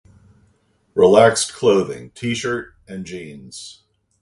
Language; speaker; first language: English; native; English